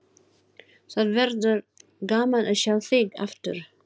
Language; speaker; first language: Icelandic; non-native, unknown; Filipino